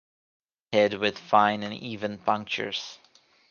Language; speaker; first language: English; non-native, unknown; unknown